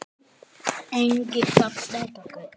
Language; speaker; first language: Icelandic; native; Icelandic